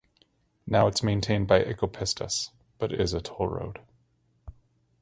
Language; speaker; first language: English; native; English